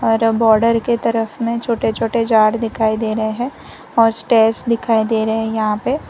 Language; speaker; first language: Hindi; non-native, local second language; Gujarati